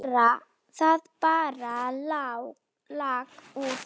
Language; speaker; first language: Icelandic; non-native, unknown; Slovak